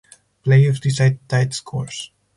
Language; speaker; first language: English; non-native, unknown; Spanish